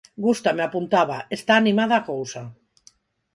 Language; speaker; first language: Galician; non-native, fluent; Spanish